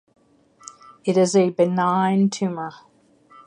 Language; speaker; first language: English; native; English